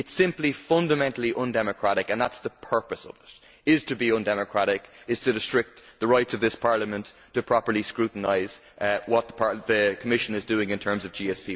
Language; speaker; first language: English; native; English